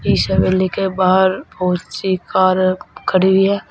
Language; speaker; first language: Hindi; native; Hindi